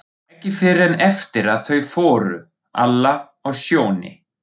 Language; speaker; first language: Icelandic; non-native, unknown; German